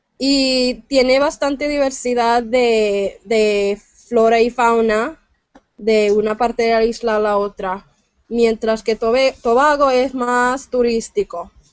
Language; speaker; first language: Spanish; non-native, fluent; English